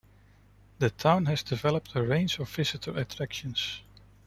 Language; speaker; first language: English; non-native, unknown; Dutch